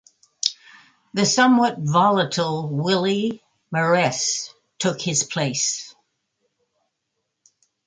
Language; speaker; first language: English; native; English